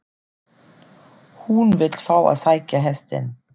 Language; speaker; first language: Icelandic; non-native, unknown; German